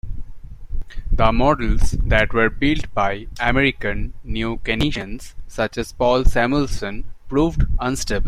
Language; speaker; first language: English; non-native, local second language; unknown